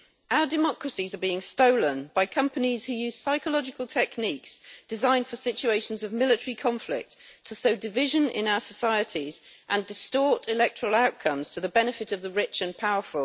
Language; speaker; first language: English; native; English